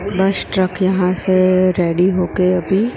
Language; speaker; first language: Hindi; non-native, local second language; Gujarati